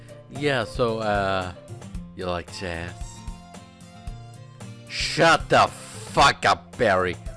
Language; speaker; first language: English; non-native, fluent; German